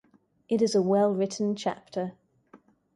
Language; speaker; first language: English; native; English